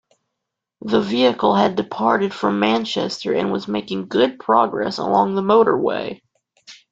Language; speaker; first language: English; native; English